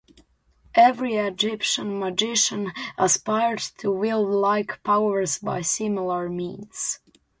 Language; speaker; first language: English; non-native, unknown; Serbian